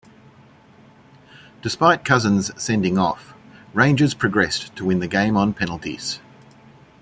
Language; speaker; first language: English; native; English